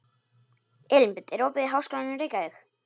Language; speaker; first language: Icelandic; non-native, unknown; Polish